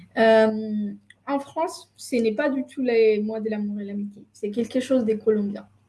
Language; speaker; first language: French; non-native, fluent; Spanish